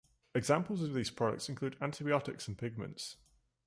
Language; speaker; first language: English; native; English